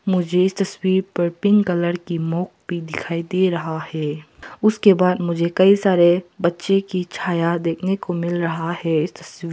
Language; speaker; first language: Hindi; non-native, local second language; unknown